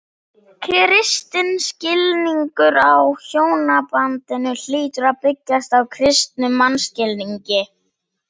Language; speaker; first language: Icelandic; native; Icelandic